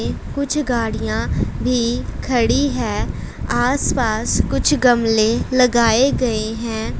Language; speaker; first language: Hindi; non-native, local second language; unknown